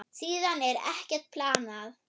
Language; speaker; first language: Icelandic; non-native, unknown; German